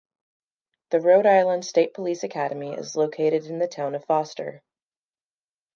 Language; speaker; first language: English; native; English